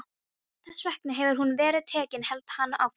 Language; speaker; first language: Icelandic; non-native, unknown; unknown